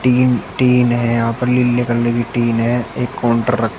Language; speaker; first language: Hindi; native; Hindi